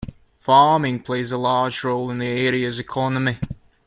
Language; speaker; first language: English; native; English